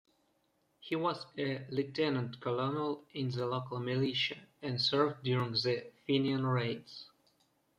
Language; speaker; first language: English; non-native, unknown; Russian